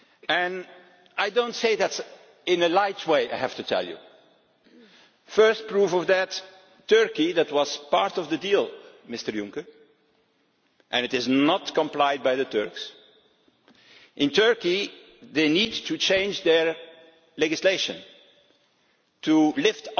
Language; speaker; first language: English; non-native, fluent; Dutch